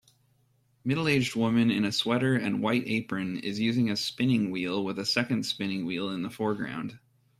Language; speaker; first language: English; native; English